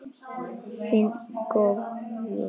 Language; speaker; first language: Icelandic; non-native, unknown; Polish